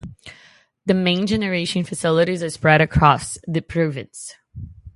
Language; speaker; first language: English; native; English